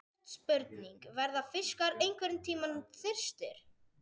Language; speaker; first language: Icelandic; non-native, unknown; Spanish